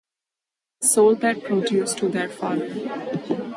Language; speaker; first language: English; non-native, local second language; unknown